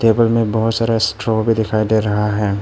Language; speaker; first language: Hindi; early bilingual, other home language; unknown